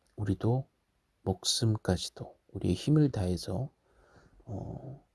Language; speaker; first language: Korean; native; Korean